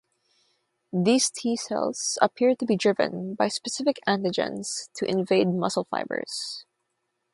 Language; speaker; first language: English; non-native, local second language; Filipino